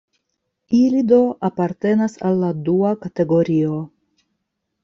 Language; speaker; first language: Esperanto; non-native, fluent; Russian